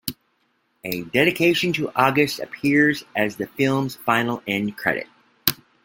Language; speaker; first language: English; native; English